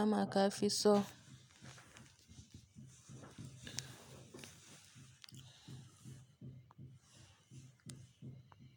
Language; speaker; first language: Hausa; native; Hausa